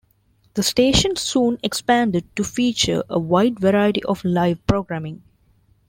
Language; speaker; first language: English; non-native, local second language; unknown